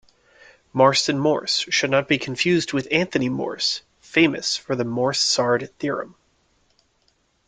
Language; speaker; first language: English; native; English